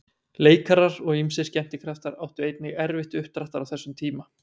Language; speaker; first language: Icelandic; native; Icelandic